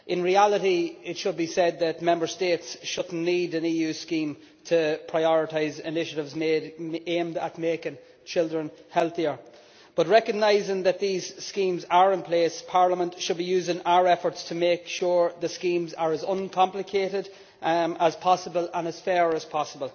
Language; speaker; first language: English; native; English